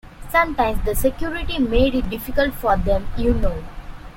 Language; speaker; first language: English; non-native, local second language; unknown